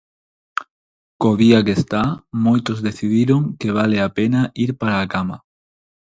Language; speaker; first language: Galician; non-native, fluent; Spanish